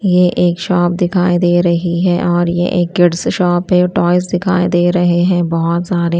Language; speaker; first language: Hindi; non-native, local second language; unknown